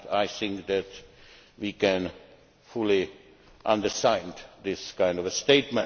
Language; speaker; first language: English; non-native, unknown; Czech